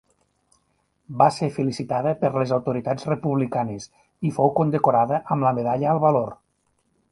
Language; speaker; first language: Catalan; native; Catalan